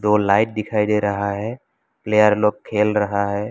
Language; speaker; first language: Hindi; non-native, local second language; Assamese